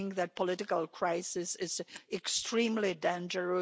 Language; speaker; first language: English; non-native, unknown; Polish